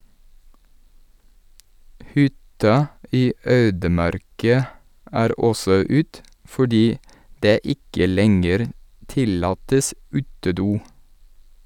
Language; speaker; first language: Norwegian; non-native, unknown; English